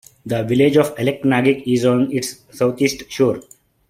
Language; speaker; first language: English; non-native, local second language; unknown